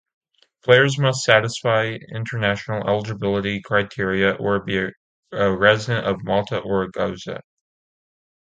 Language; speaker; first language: English; native; English